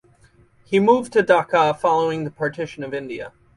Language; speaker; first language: English; native; English